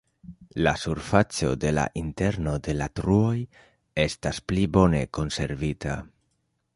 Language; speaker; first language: Esperanto; non-native, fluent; Spanish